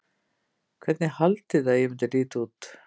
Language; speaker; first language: Icelandic; native; Icelandic